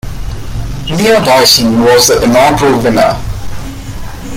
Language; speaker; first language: English; non-native, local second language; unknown